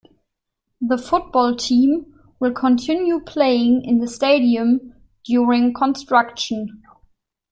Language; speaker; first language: English; non-native, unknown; German